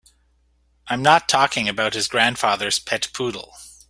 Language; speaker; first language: English; native; English